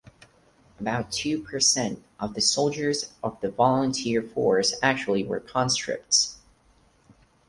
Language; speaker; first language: English; non-native, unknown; Portuguese